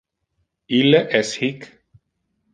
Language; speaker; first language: Interlingua; non-native, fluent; Italian